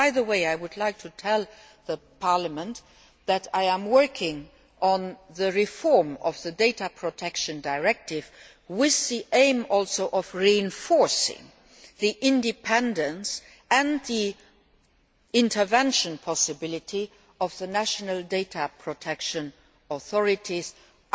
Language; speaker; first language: English; non-native, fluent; Luxembourgish